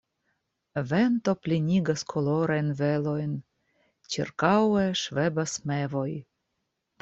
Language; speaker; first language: Esperanto; non-native, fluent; Russian